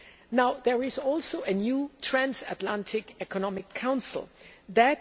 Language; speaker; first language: English; non-native, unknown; German